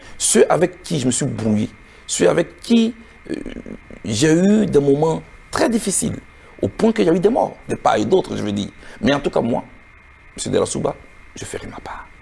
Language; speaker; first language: French; non-native, local second language; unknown